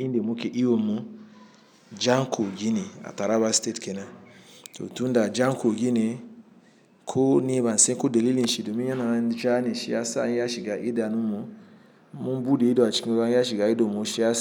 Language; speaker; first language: Hausa; non-native, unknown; Igbo